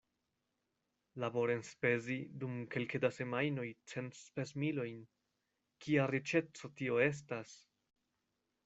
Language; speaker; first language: Esperanto; non-native, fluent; Spanish